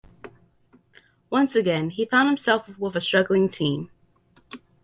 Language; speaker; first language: English; native; English